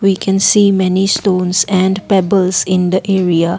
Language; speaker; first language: English; non-native, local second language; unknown